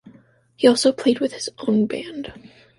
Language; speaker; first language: English; native; English